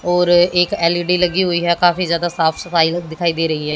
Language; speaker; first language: Hindi; native; Hindi